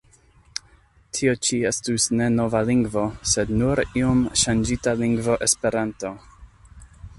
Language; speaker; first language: Esperanto; non-native, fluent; English